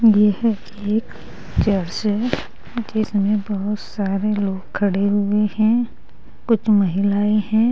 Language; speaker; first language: Hindi; native; Hindi